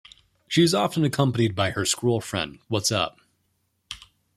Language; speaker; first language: English; native; English